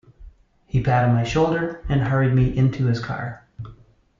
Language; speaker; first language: English; native; English